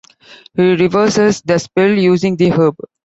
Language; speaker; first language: English; non-native, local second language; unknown